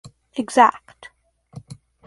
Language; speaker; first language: English; native; English